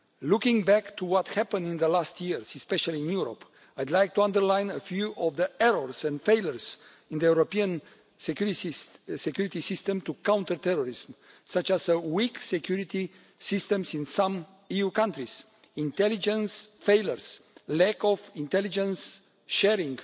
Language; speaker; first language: English; non-native, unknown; Romanian